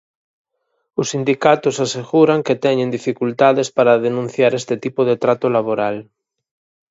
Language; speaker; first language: Galician; native; Galician